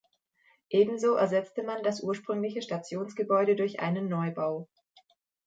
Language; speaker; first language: German; native; German